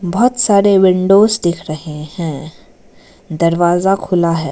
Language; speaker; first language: Hindi; non-native, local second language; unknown